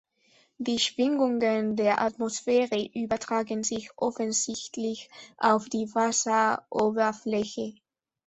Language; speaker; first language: German; non-native, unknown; Spanish